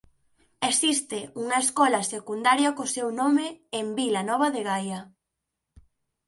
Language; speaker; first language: Galician; native; Galician